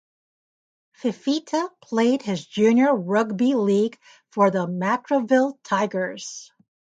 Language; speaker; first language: English; native; English